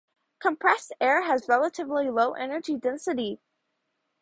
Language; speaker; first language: English; native; English